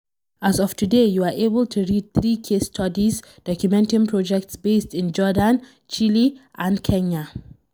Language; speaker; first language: English; non-native, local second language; Hausa